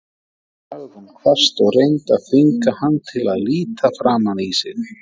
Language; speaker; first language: Icelandic; native; Icelandic